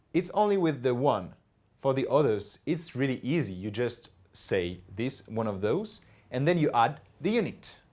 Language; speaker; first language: English; non-native, fluent; French